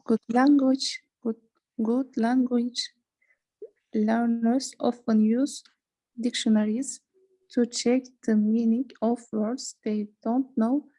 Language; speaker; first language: English; non-native, learner; Turkish